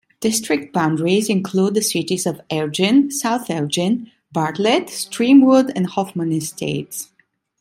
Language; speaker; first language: English; non-native, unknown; Italian